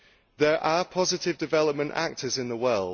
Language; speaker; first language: English; native; English